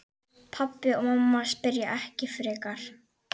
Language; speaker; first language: Icelandic; native; Icelandic